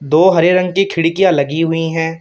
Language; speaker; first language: Hindi; native; Hindi